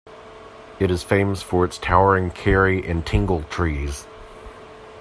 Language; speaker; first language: English; non-native, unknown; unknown